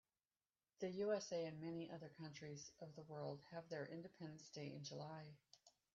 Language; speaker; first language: English; native; English